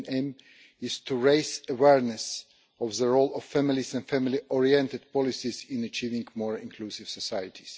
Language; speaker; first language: English; non-native, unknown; Russian